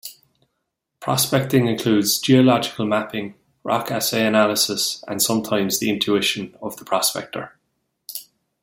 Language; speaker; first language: English; native; English